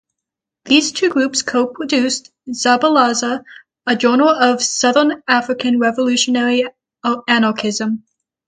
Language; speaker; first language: English; native; English